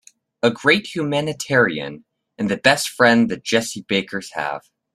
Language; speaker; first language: English; native; English